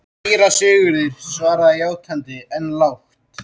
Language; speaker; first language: Icelandic; native; Icelandic